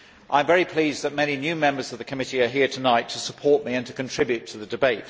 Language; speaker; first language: English; native; English